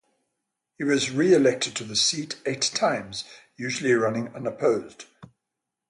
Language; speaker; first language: English; native; English